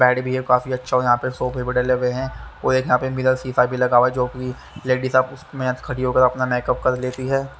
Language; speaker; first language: Hindi; native; Hindi